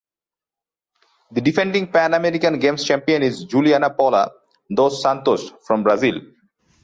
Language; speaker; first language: English; non-native, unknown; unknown